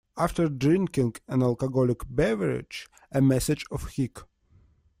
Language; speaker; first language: English; non-native, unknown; Russian